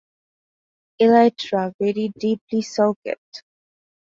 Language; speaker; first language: English; non-native, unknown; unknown